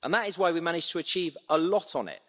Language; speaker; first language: English; native; English